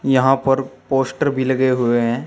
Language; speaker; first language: Hindi; native; Hindi